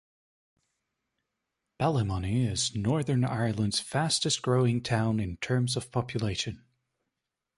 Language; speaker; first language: English; native; English